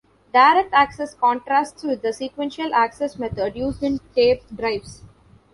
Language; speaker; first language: English; non-native, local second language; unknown